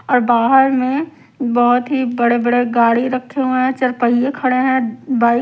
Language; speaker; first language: Hindi; non-native, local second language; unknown